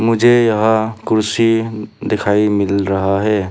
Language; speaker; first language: Hindi; non-native, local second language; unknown